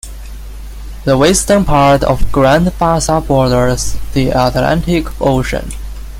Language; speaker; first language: English; non-native, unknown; Chinese